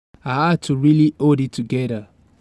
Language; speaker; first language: English; non-native, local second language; Yoruba